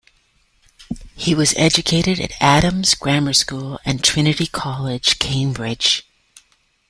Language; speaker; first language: English; native; English